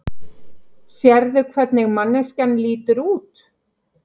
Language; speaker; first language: Icelandic; native; Icelandic